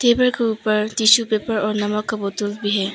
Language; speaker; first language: Hindi; non-native, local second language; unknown